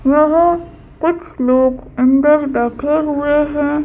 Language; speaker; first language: Hindi; native; Hindi